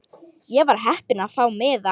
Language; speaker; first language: Icelandic; non-native, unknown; Lithuanian